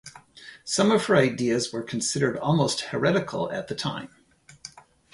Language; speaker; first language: English; native; English